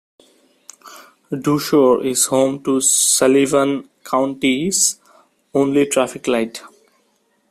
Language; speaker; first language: English; non-native, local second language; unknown